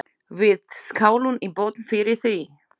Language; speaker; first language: Icelandic; non-native, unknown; Slovak